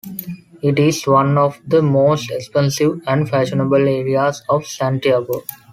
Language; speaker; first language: English; non-native, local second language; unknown